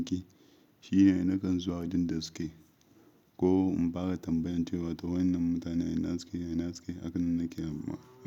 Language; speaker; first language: Hausa; non-native, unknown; Yoruba